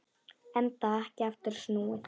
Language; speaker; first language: Icelandic; non-native, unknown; Polish